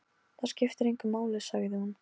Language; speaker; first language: Icelandic; non-native, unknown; Polish